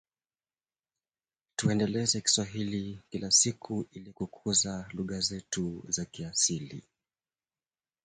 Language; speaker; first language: English; native; English